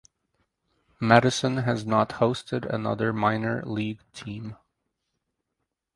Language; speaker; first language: English; native; English